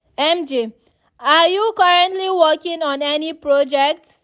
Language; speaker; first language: English; non-native, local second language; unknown